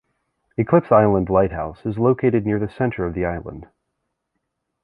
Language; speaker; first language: English; native; English